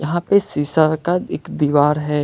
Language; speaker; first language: Hindi; non-native, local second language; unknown